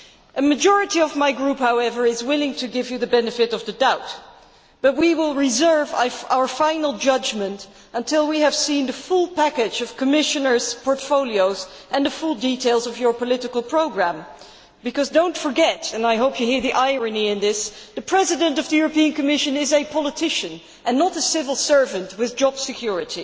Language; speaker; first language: English; non-native, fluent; Dutch